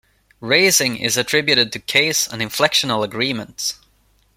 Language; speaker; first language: English; non-native, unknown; Swedish